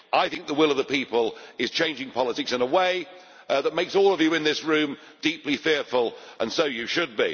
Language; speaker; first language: English; native; English